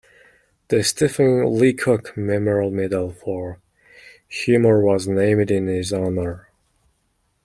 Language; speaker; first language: English; non-native, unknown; Mongolian